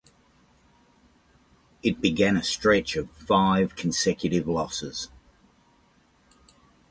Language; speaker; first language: English; native; English